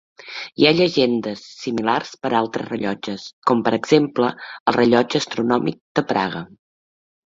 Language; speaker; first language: Catalan; native; Catalan